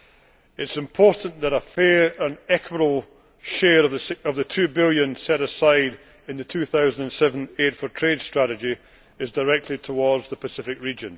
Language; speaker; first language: English; native; English